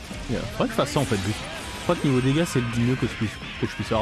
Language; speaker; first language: French; native; French